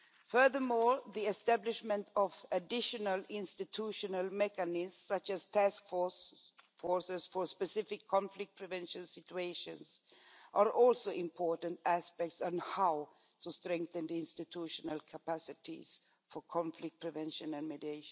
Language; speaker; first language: English; non-native, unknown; Swedish